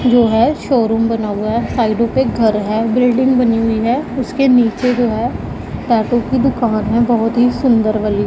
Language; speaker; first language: Hindi; non-native, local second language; Punjabi